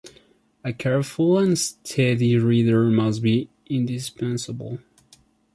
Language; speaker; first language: English; non-native, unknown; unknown